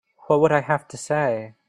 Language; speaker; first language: English; native; English